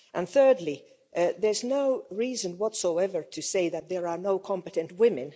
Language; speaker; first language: English; non-native, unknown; Finnish